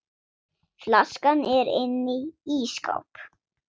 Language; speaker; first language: Icelandic; non-native, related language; Swedish